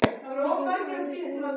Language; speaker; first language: Icelandic; native; Icelandic